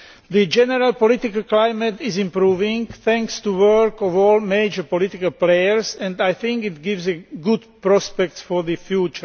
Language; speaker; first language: English; non-native, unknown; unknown